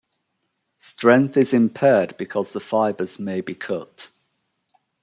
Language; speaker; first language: English; native; English